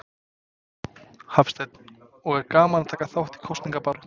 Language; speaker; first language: Icelandic; non-native, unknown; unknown